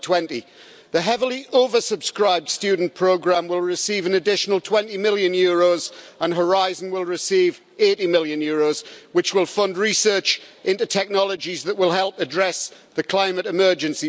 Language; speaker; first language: English; native; English